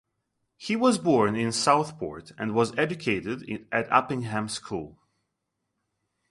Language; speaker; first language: English; non-native, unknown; Russian